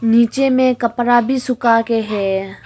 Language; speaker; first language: Hindi; early bilingual, other home language; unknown